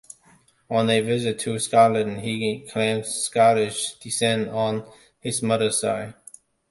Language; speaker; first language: English; non-native, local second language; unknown